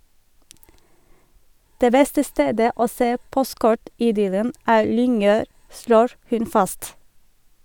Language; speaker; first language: Norwegian; non-native, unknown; Turkish